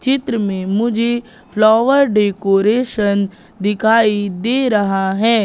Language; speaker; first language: Hindi; native; Hindi